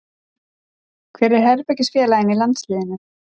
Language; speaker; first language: Icelandic; native; Icelandic